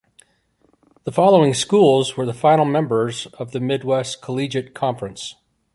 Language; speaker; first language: English; native; English